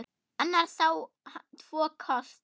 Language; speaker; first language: Icelandic; non-native, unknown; German